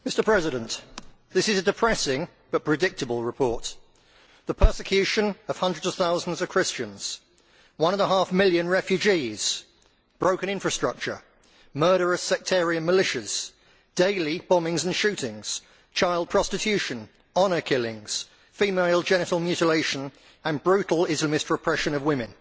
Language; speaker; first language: English; native; English